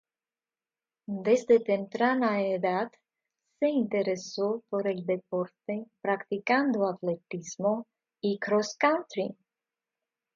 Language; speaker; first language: Spanish; non-native, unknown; Russian